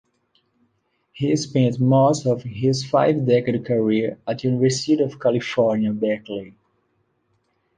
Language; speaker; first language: English; non-native, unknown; Portuguese